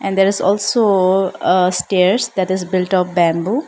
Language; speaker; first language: English; non-native, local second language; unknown